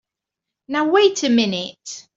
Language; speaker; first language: English; native; English